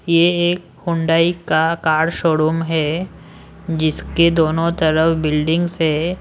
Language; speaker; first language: Hindi; non-native, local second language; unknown